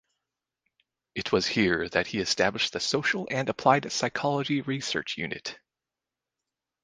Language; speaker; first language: English; native; English